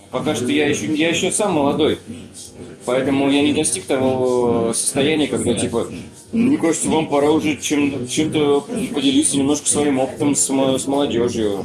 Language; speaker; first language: Russian; native; Russian